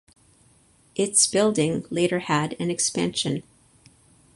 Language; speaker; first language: English; native; English